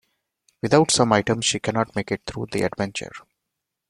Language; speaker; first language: English; non-native, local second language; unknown